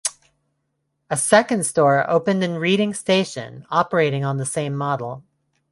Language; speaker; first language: English; non-native, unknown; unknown